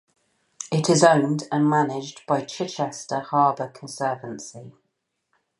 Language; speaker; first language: English; native; English